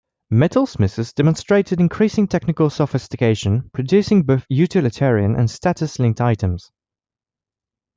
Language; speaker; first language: English; non-native, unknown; French